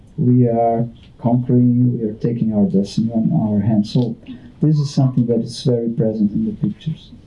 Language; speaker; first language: English; non-native, fluent; Portuguese